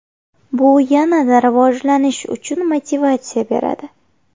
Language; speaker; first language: Uzbek; native; Uzbek